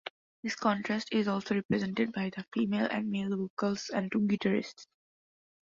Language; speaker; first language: English; non-native, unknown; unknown